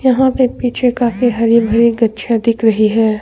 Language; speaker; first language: Hindi; non-native, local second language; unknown